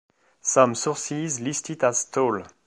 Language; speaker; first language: English; non-native, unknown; French